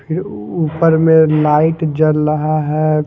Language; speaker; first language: Hindi; non-native, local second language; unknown